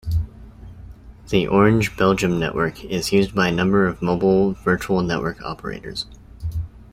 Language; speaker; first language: English; native; English